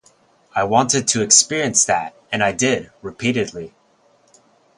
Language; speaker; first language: English; native; English